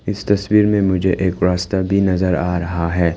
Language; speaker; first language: Hindi; non-native, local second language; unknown